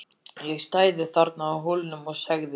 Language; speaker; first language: Icelandic; native; Icelandic